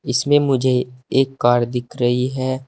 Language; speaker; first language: Hindi; native; Hindi